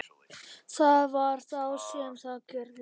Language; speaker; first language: Icelandic; non-native, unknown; Polish